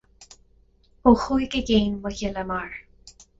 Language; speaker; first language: Irish; non-native, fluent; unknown